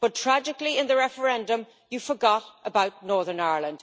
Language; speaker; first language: English; native; English